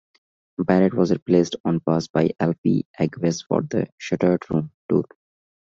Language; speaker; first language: English; non-native, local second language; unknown